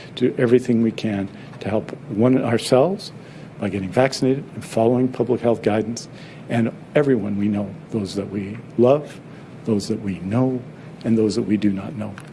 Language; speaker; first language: English; native; English